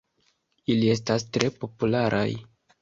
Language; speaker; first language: Esperanto; non-native, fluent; Kinyarwanda